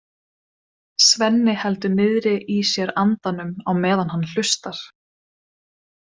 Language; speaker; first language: Icelandic; non-native, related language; Swedish